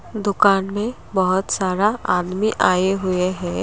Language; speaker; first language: Hindi; non-native, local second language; Assamese